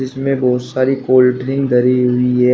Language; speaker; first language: Hindi; native; Hindi